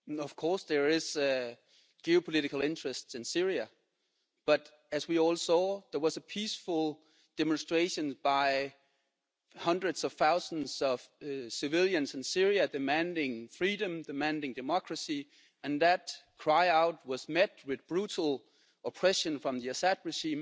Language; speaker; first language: English; non-native, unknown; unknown